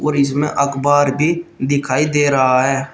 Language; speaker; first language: Hindi; native; Hindi